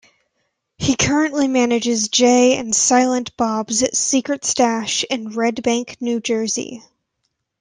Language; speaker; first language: English; native; English